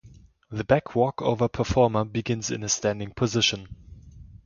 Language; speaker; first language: English; non-native, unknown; German